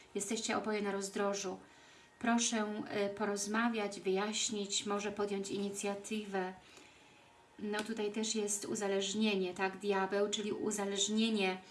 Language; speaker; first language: Polish; early bilingual, heritage; Polish